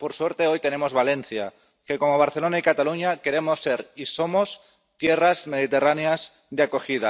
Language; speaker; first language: Spanish; non-native, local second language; Catalan